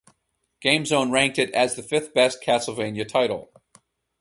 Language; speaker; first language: English; native; English